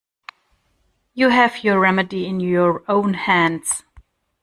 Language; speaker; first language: English; non-native, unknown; German